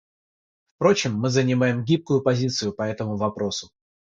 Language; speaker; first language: Russian; non-native, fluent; Georgian